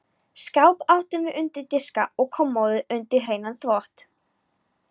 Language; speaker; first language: Icelandic; non-native, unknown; Polish